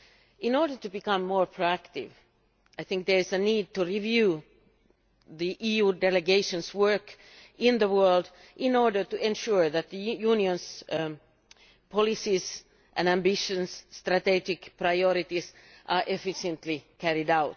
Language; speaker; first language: English; non-native, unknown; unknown